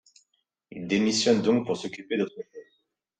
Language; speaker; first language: French; native; French